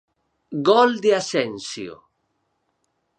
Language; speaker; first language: Galician; native; Galician